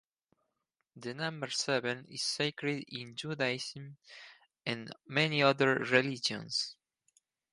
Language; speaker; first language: English; non-native, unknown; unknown